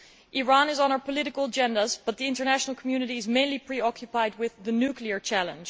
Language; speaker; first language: English; non-native, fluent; Dutch